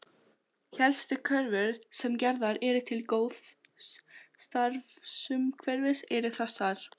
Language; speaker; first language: Icelandic; non-native, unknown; Albanian